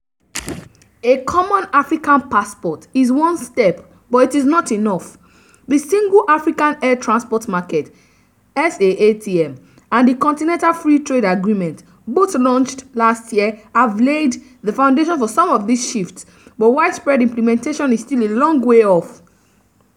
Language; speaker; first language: English; non-native, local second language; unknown